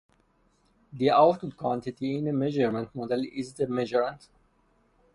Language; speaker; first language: English; non-native, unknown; Persian